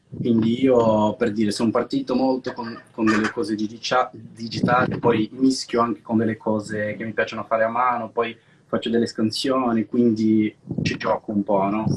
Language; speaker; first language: Italian; non-native, fluent; Portuguese